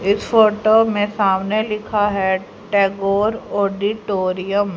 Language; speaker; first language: Hindi; native; Hindi